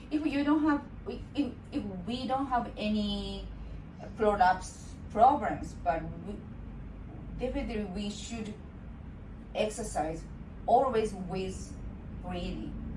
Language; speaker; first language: English; non-native, fluent; Japanese